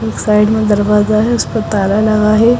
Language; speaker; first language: Hindi; non-native, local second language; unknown